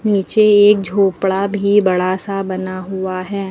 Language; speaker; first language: Hindi; native; Hindi